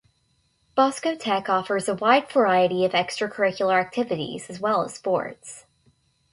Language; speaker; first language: English; native; English